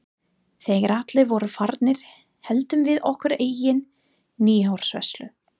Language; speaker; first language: Icelandic; non-native, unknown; English